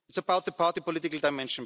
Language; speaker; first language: English; non-native, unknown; German